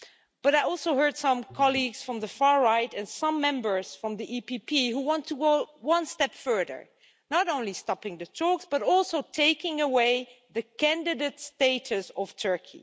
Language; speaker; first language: English; non-native, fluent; Dutch